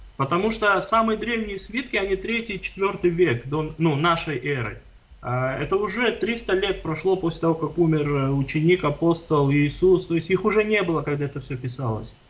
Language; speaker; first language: Russian; non-native, local second language; Armenian